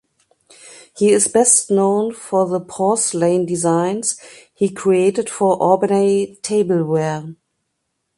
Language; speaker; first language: English; non-native, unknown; German